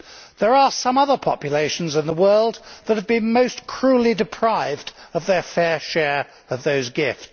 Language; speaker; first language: English; native; English